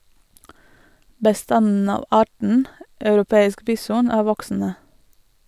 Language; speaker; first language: Norwegian; non-native, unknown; Latvian